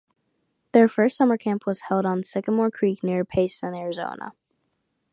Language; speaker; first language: English; native; English